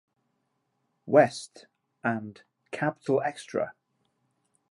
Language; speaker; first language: English; native; English